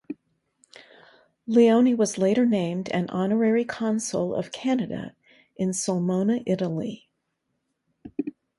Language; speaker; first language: English; native; English